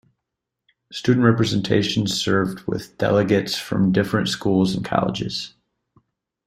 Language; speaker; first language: English; native; English